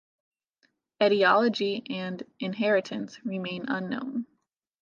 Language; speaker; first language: English; native; English